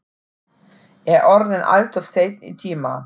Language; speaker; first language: Icelandic; non-native, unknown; German